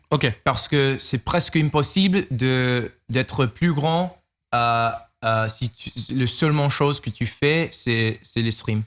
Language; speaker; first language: French; non-native, learner; English